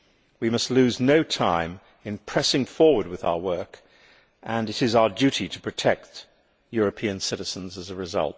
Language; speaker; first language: English; native; English